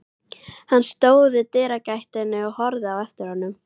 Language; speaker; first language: Icelandic; native; Icelandic